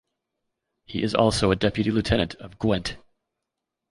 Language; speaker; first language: English; native; English